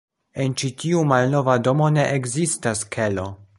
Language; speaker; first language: Esperanto; non-native, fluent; Polish